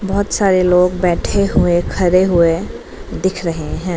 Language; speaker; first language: Hindi; non-native, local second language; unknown